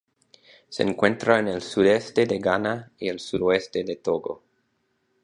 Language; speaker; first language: Spanish; non-native, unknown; English